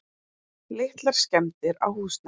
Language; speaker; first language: Icelandic; native; Icelandic